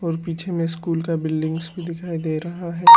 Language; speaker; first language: Hindi; non-native, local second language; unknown